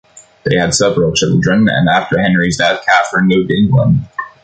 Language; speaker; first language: English; native; English